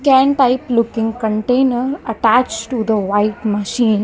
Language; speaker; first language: English; non-native, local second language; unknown